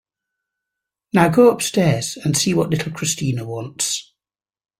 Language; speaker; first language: English; native; English